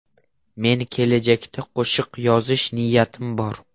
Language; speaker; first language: Uzbek; non-native, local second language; Russian